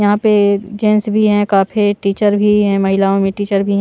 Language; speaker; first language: Hindi; non-native, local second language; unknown